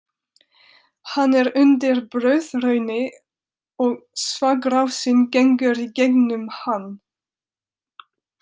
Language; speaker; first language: Icelandic; non-native, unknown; French